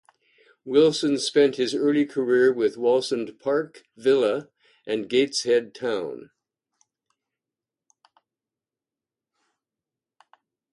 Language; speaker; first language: English; native; English